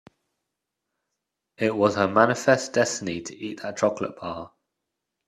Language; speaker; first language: English; native; English